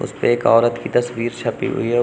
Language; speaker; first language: Hindi; native; Hindi